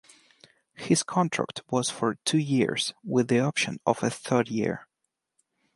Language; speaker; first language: English; non-native, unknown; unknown